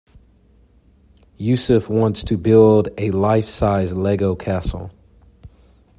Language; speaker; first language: English; native; English